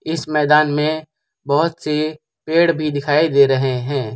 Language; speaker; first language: Hindi; non-native, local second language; Gujarati